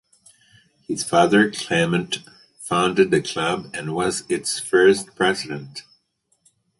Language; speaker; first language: English; native; English